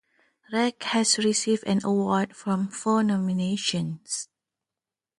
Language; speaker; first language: English; non-native, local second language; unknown